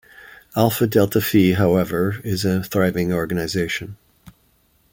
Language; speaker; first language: English; native; English